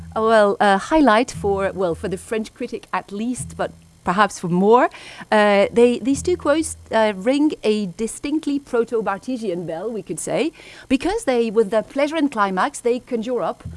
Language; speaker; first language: English; non-native, fluent; French